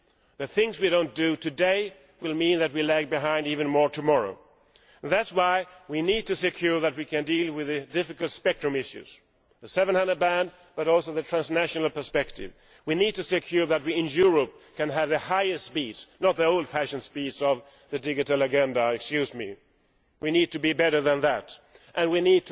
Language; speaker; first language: English; non-native, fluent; Swedish